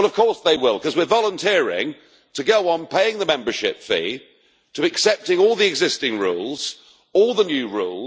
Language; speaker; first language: English; native; English